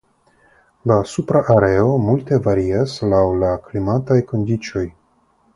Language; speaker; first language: Esperanto; non-native, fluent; Russian